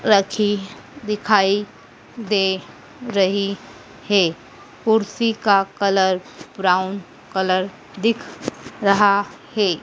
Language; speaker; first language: Hindi; native; Hindi